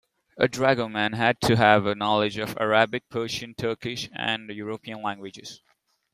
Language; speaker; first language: English; non-native, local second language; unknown